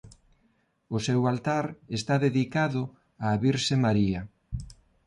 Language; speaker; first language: Galician; non-native, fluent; Spanish